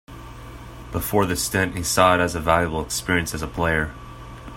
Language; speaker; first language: English; native; English